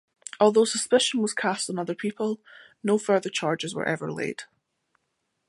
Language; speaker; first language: English; native; English